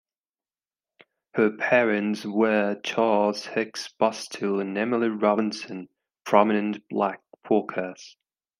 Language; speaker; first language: English; non-native, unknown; Spanish